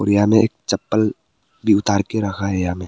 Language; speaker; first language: Hindi; early bilingual, other home language; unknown